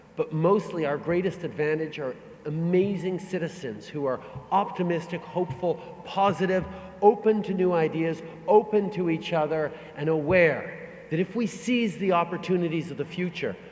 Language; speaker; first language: English; native; English